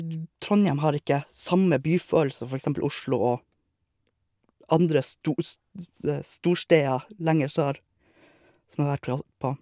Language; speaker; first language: Norwegian; native; Norwegian